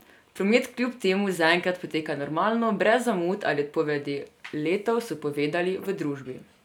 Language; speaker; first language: Slovenian; non-native, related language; Serbian